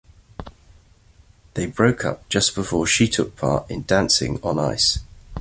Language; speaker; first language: English; native; English